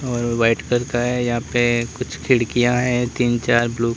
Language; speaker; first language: Hindi; native; Hindi